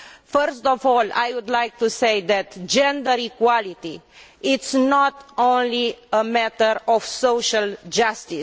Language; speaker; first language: English; non-native, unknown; Romanian